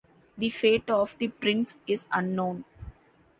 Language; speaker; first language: English; non-native, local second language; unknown